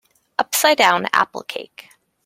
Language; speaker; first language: English; native; English